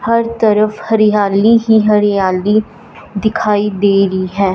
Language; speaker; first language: Hindi; non-native, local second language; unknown